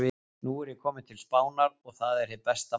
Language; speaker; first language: Icelandic; native; Icelandic